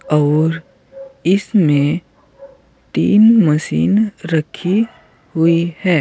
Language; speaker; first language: Hindi; native; Hindi